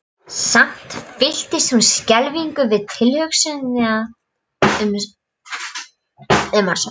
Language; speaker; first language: Icelandic; non-native, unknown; Polish